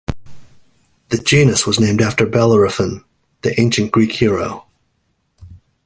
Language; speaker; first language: English; native; English